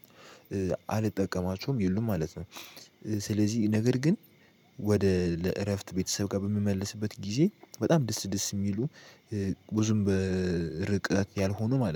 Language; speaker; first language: Amharic; native; Amharic